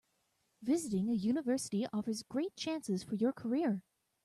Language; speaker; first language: English; native; English